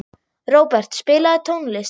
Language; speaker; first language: Icelandic; non-native, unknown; German